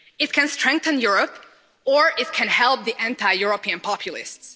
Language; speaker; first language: English; non-native, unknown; Hungarian